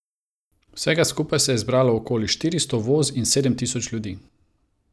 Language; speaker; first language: Slovenian; non-native, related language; Croatian